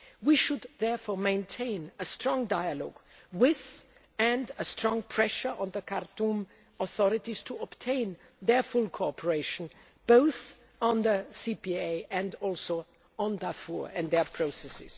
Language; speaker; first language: English; non-native, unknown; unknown